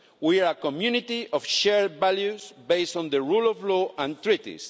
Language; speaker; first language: English; non-native, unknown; Spanish